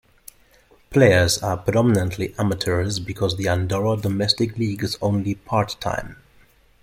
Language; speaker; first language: English; non-native, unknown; German